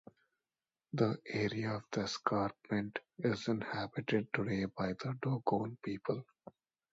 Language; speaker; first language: English; non-native, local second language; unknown